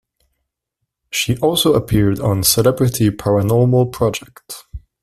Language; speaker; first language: English; non-native, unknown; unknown